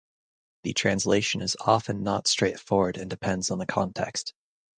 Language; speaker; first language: English; native; English